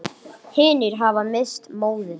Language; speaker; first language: Icelandic; non-native, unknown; English